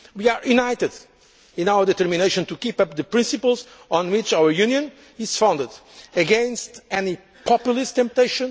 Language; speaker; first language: English; non-native, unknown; Portuguese